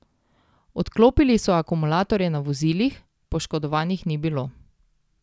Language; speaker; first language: Slovenian; native; Slovenian